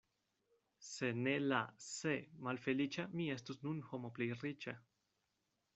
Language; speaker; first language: Esperanto; non-native, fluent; Spanish